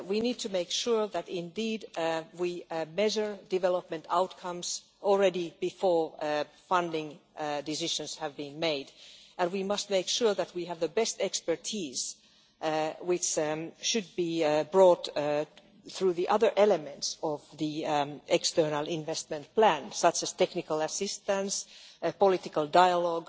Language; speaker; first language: English; non-native, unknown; Finnish